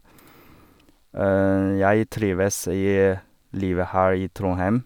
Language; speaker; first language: Norwegian; non-native, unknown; Chinese